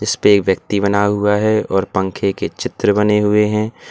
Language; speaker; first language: Hindi; native; Hindi